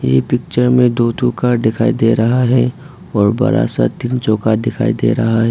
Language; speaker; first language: Hindi; non-native, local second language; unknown